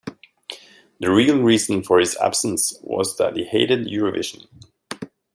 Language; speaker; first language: English; native; English